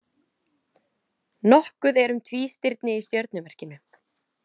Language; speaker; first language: Icelandic; native; Icelandic